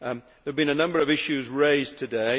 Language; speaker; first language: English; native; English